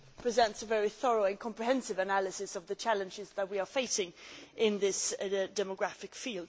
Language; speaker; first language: English; non-native, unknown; Swedish